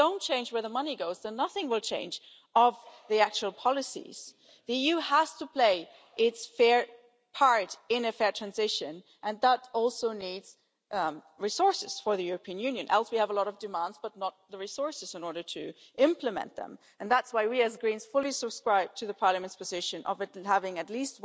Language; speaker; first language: English; non-native, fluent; German